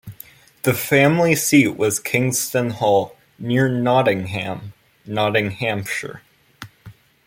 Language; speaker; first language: English; native; English